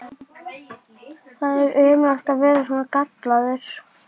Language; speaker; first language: Icelandic; native; Icelandic